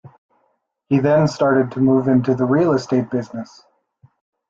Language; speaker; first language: English; native; English